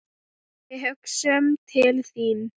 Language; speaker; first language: Icelandic; non-native, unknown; Thai